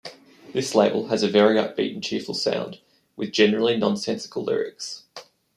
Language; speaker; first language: English; native; English